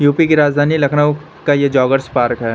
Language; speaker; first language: Hindi; native; Hindi